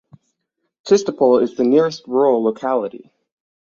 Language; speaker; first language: English; native; English